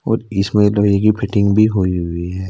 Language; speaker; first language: Hindi; native; Hindi